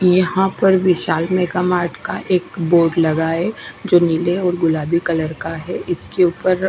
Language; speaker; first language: Hindi; non-native, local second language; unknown